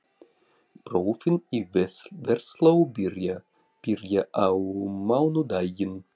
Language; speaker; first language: Icelandic; non-native, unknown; Russian